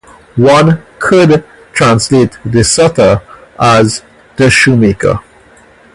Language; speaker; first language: English; native; English